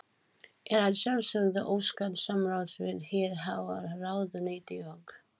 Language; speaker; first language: Icelandic; non-native, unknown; Filipino